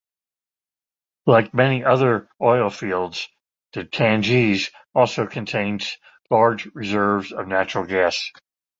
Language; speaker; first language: English; native; English